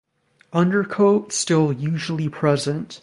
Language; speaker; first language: English; native; English